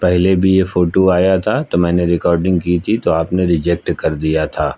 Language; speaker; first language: Hindi; native; Hindi